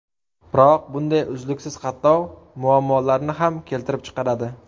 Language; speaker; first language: Uzbek; native; Uzbek